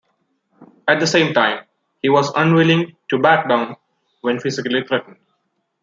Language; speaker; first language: English; non-native, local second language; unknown